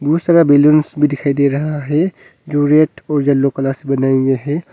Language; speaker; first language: Hindi; non-native, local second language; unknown